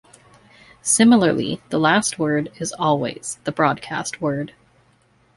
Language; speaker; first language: English; native; English